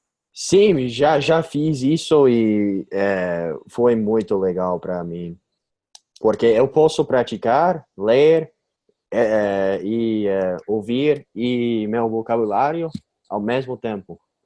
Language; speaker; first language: Portuguese; non-native, learner; English